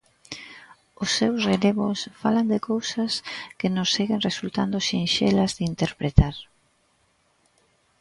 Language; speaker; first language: Galician; native; Galician